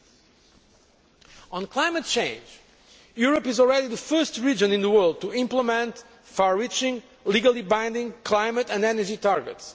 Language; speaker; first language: English; non-native, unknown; Portuguese